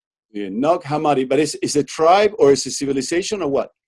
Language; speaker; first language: English; non-native, fluent; Spanish